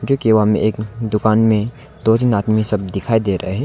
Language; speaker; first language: Hindi; non-native, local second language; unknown